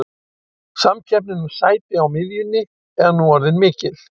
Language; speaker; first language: Icelandic; native; Icelandic